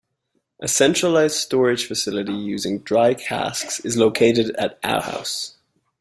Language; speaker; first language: English; native; English